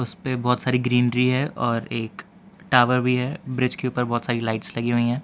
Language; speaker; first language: Hindi; non-native, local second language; Gujarati